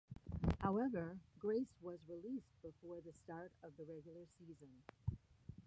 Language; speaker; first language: English; native; English